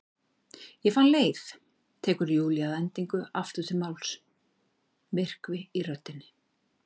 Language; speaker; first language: Icelandic; native; Icelandic